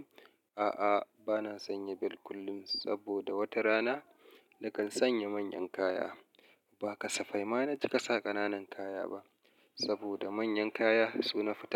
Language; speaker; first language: Hausa; native; Hausa